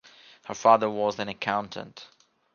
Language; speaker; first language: English; non-native, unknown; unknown